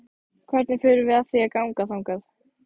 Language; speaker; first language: Icelandic; native; Icelandic